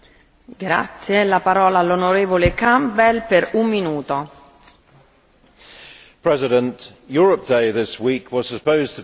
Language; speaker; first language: English; native; English